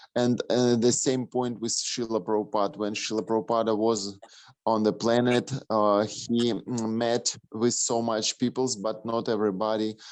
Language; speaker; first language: English; non-native, learner; Russian